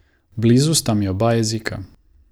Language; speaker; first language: Slovenian; non-native, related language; Croatian